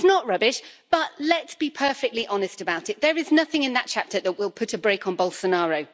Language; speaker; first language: English; native; English